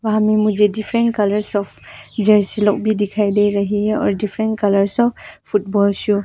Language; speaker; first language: Hindi; non-native, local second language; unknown